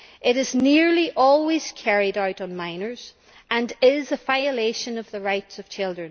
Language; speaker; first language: English; native; English